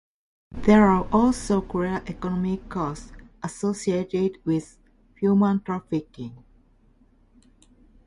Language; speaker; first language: English; non-native, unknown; Japanese